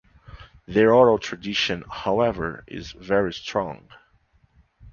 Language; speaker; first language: English; non-native, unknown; Portuguese